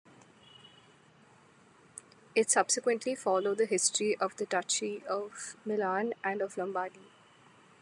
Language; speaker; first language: English; non-native, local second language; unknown